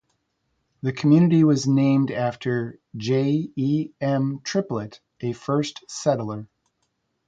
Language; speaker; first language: English; native; English